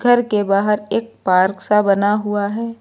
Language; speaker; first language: Hindi; native; Hindi